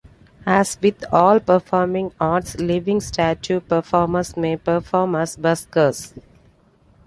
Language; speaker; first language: English; non-native, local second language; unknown